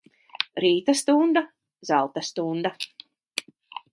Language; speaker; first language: Latvian; native; Latvian